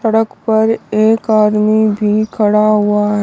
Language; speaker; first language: Hindi; native; Hindi